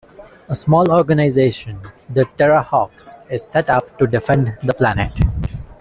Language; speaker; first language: English; non-native, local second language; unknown